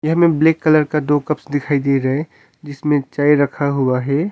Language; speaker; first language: Hindi; non-native, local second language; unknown